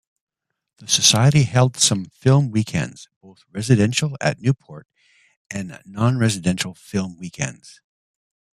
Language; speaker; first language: English; native; English